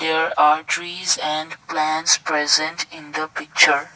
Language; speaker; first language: English; non-native, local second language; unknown